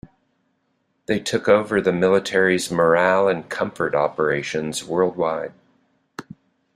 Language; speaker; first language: English; native; English